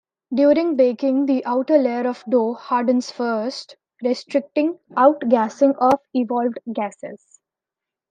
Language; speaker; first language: English; non-native, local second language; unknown